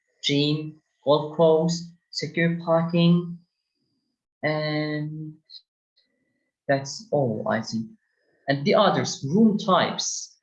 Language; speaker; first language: English; non-native, fluent; Turkish